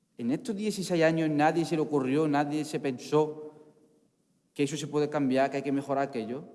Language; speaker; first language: Spanish; non-native, fluent; Arabic